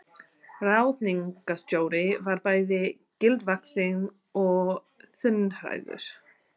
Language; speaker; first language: Icelandic; non-native, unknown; English